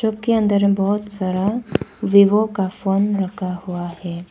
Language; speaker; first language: Hindi; non-native, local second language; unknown